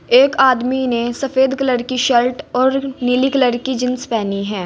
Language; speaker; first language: Hindi; native; Hindi